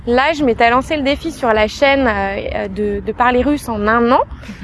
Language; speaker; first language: French; native; French